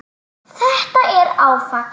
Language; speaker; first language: Icelandic; native; Icelandic